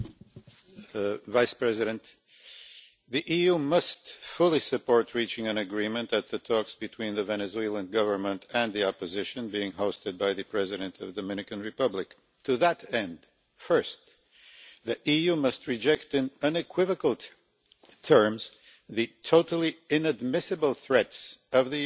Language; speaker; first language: English; non-native, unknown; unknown